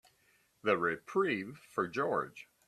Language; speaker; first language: English; native; English